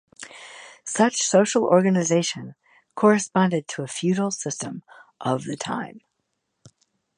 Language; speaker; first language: English; native; English